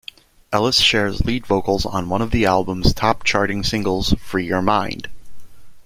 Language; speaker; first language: English; native; English